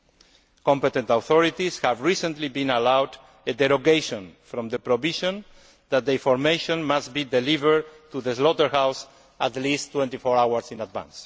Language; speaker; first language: English; non-native, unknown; Spanish